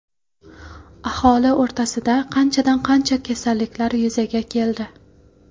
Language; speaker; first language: Uzbek; non-native, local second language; Kara-Kalpak